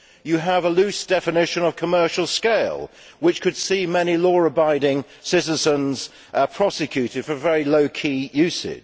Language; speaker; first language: English; native; English